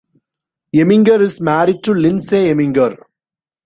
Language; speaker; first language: English; non-native, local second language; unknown